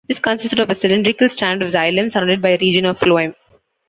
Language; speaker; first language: English; non-native, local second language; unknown